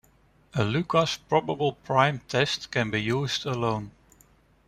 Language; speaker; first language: English; non-native, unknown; Dutch